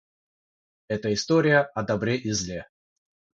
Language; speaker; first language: Russian; non-native, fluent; Georgian